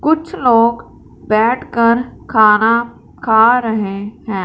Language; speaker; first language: Hindi; non-native, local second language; Punjabi